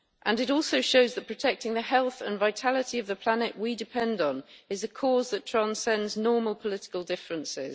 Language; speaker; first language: English; native; English